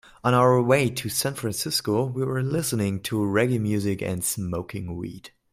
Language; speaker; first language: English; non-native, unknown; German